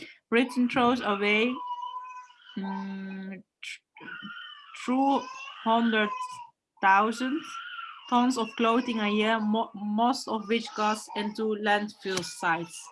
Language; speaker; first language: English; non-native, learner; Turkish